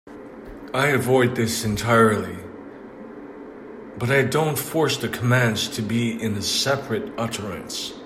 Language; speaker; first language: English; native; English